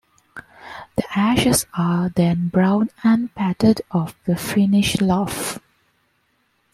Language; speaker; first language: English; non-native, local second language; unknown